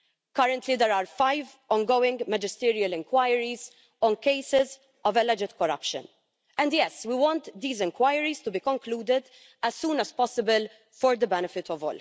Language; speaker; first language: English; non-native, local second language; Maltese